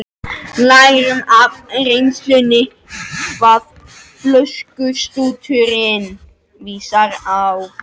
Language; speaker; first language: Icelandic; non-native, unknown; French